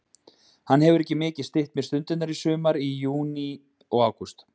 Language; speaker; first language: Icelandic; native; Icelandic